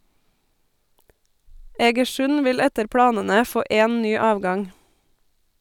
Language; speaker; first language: Norwegian; native; Norwegian